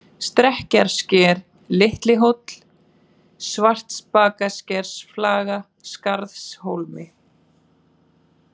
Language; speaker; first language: Icelandic; native; Icelandic